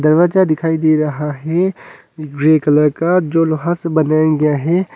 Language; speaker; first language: Hindi; non-native, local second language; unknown